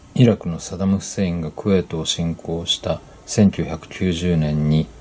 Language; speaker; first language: Japanese; native; Japanese